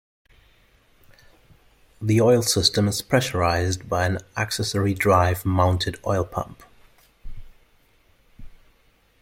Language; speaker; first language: English; non-native, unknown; German